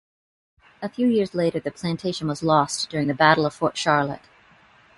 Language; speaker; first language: English; native; English